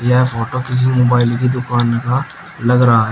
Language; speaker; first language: Hindi; native; Hindi